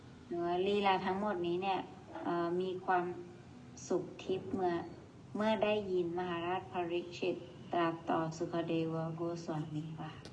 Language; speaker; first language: Thai; native; Thai